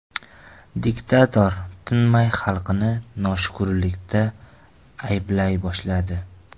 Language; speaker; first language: Uzbek; non-native, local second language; Tajik